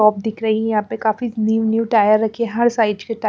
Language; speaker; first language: Hindi; non-native, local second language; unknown